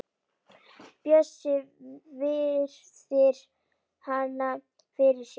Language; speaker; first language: Icelandic; native; Icelandic